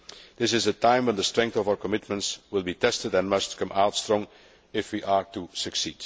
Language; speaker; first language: English; non-native, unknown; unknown